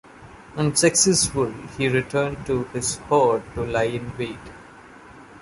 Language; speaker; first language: English; non-native, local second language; Malayalam